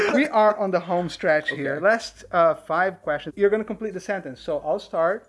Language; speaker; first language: English; non-native, fluent; Portuguese